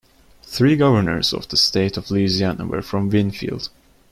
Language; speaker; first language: English; non-native, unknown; Turkish